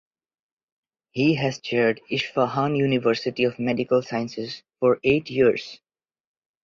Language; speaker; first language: English; non-native, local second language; Bangla